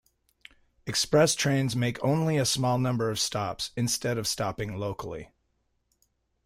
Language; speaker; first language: English; native; English